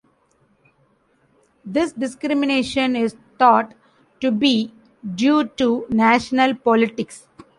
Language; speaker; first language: English; non-native, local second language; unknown